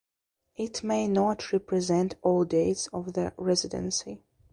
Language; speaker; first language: English; non-native, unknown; Belarusian